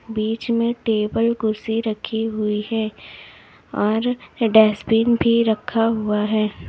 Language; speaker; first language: Hindi; native; Hindi